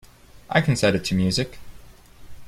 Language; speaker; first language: English; native; English